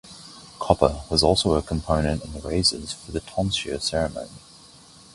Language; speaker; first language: English; native; English